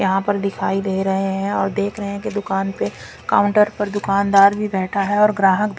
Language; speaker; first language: Hindi; non-native, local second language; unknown